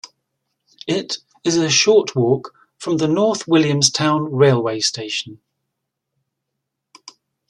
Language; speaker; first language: English; native; English